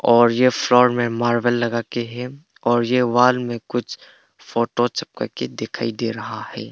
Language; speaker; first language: Hindi; non-native, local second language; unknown